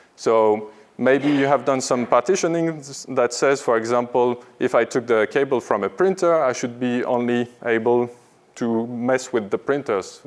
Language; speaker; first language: English; non-native, fluent; French